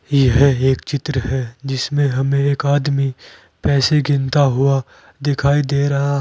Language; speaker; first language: Hindi; native; Hindi